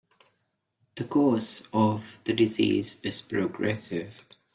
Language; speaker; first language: English; non-native, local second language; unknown